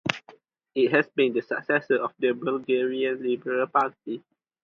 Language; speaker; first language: English; non-native, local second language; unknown